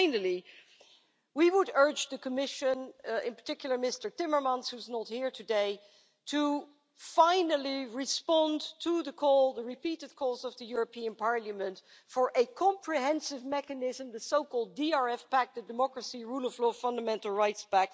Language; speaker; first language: English; non-native, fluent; Dutch